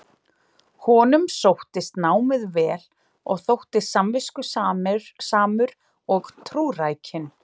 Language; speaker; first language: Icelandic; native; Icelandic